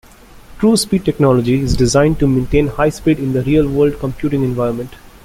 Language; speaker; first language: English; non-native, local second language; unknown